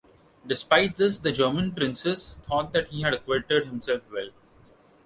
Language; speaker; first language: English; non-native, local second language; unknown